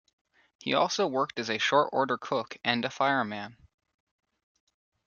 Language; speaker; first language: English; native; English